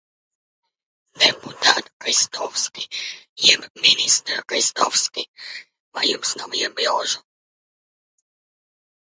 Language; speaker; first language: Latvian; native; Latvian